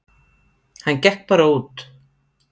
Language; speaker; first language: Icelandic; native; Icelandic